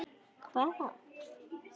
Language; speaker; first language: Icelandic; native; Icelandic